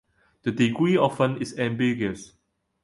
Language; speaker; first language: English; non-native, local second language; Cantonese